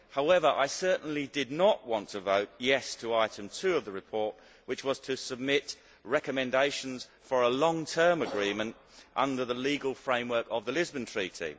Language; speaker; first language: English; native; English